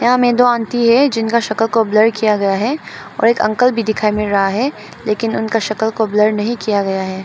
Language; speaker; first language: Hindi; non-native, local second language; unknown